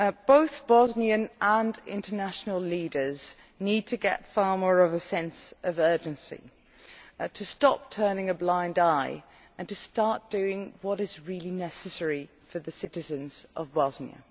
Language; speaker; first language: English; non-native, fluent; Dutch